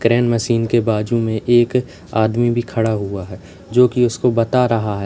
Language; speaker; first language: Hindi; native; Hindi